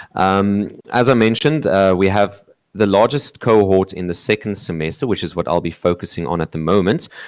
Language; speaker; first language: English; non-native, local second language; Afrikaans